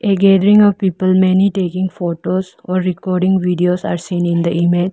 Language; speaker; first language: English; non-native, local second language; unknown